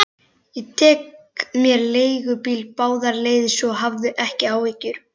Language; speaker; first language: Icelandic; native; Icelandic